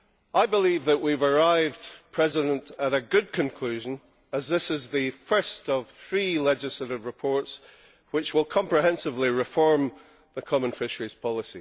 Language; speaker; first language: English; native; English